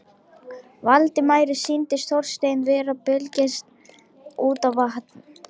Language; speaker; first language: Icelandic; non-native, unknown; Lithuanian